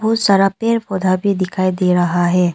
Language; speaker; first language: Hindi; non-native, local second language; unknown